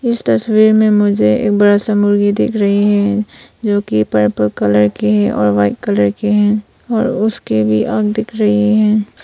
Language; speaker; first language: Hindi; non-native, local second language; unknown